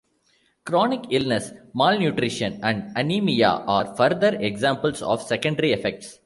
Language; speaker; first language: English; non-native, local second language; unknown